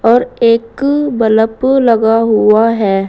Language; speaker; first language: Hindi; native; Hindi